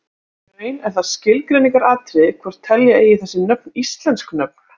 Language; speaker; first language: Icelandic; native; Icelandic